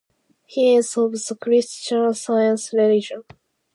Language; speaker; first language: English; non-native, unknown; Japanese